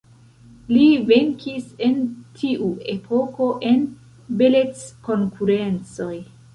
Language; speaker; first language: Esperanto; non-native, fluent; Central Kurdish